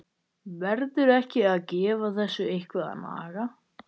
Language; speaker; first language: Icelandic; native; Icelandic